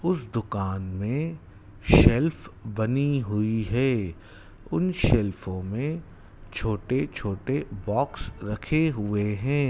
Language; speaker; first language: Hindi; native; Hindi